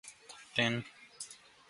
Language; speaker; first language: English; non-native, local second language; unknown